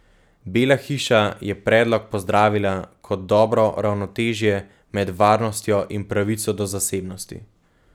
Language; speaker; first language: Slovenian; native; Slovenian